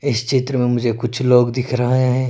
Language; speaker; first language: Hindi; non-native, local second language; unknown